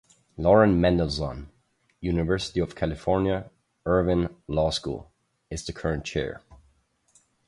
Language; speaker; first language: English; non-native, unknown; German